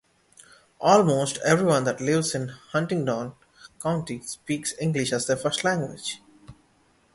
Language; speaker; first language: English; non-native, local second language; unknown